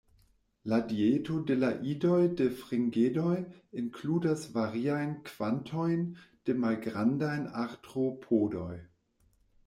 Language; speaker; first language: Esperanto; non-native, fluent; German